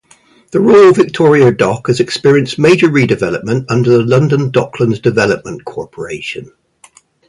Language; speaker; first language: English; native; English